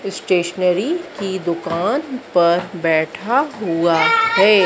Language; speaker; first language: Hindi; native; Hindi